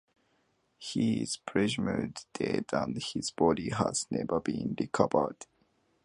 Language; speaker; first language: English; non-native, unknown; Japanese